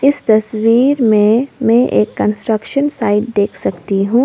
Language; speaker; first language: Hindi; non-native, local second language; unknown